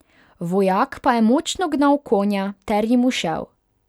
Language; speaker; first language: Slovenian; non-native, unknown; Hungarian